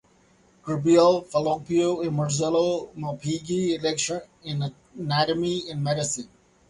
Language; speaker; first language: English; native; English